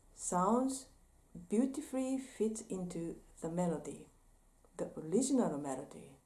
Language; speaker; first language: English; non-native, fluent; Japanese